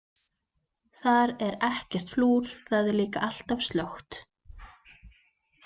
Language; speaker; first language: Icelandic; native; Icelandic